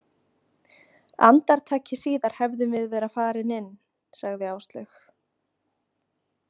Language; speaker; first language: Icelandic; native; Icelandic